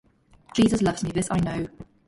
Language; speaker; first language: English; native; English